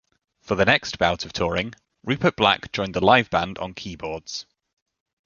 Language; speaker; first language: English; native; English